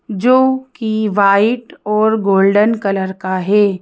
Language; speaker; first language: Hindi; native; Hindi